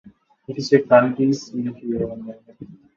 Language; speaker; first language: English; non-native, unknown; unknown